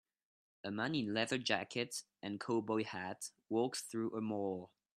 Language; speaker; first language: English; non-native, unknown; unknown